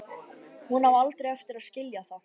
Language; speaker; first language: Icelandic; native; Icelandic